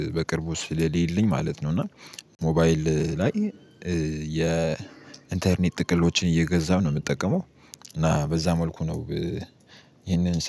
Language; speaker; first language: Amharic; native; Amharic